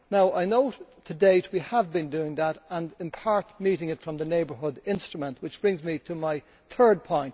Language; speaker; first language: English; native; English